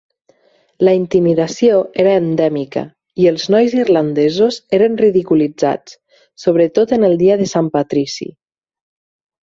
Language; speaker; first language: Catalan; native; Catalan